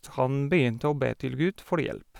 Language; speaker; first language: Norwegian; non-native, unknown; Polish